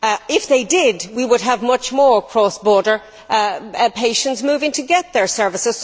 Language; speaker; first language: English; native; English